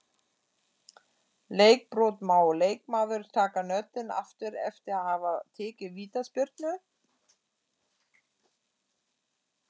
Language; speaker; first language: Icelandic; non-native, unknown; German